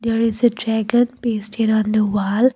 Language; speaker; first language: English; non-native, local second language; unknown